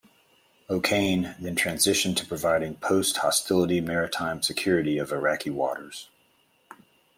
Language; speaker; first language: English; native; English